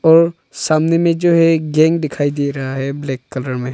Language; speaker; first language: Hindi; non-native, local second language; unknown